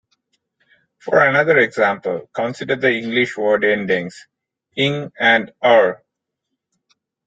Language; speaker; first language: English; non-native, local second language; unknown